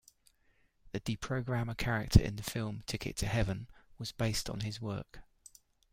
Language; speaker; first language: English; native; English